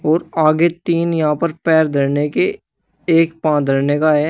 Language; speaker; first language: Hindi; native; Hindi